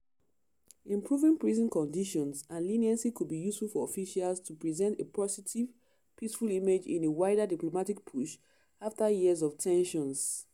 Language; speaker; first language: English; non-native, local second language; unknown